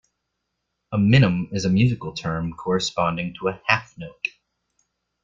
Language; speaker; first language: English; native; English